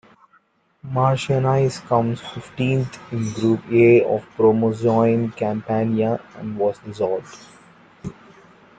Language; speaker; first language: English; non-native, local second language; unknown